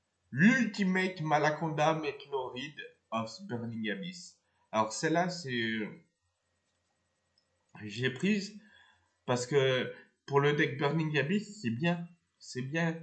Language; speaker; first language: French; native; French